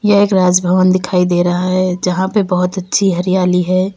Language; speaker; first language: Hindi; native; Hindi